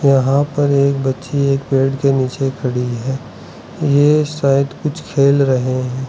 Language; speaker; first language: Hindi; non-native, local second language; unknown